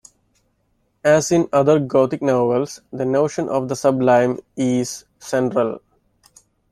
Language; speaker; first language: English; non-native, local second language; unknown